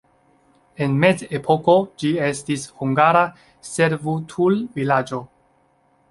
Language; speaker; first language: Esperanto; non-native, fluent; Chinese